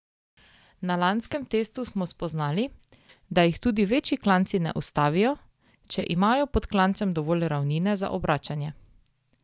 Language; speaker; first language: Slovenian; native; Slovenian